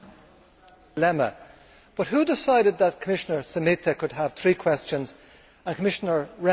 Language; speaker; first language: English; native; English